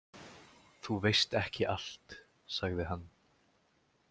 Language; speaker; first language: Icelandic; native; Icelandic